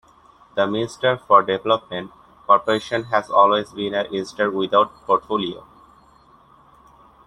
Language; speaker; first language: English; native; English